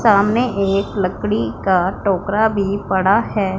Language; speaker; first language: Hindi; non-native, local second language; Punjabi